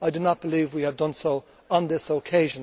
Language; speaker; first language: English; native; English